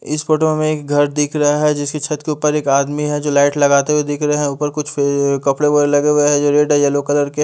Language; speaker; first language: Hindi; native; Hindi